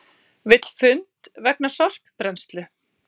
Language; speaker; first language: Icelandic; native; Icelandic